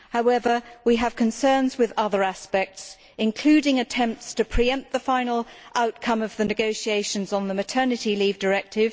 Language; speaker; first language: English; native; English